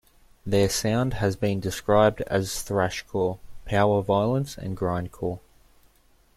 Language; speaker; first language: English; native; English